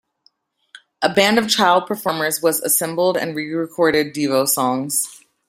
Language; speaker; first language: English; native; English